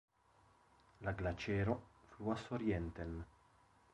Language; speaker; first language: Esperanto; non-native, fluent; Italian